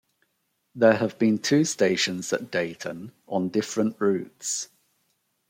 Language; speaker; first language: English; native; English